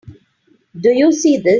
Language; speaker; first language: English; non-native, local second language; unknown